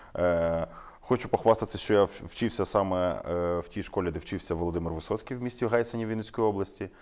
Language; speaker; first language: Ukrainian; non-native, local second language; Russian